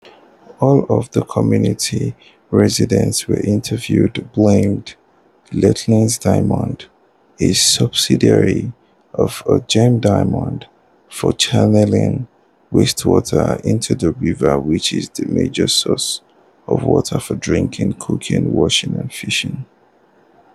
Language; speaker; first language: English; non-native, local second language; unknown